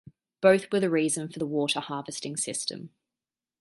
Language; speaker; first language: English; native; English